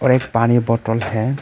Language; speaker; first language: Hindi; non-native, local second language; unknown